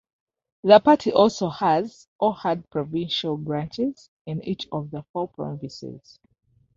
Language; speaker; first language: English; non-native, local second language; Ganda